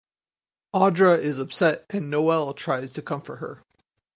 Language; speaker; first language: English; native; English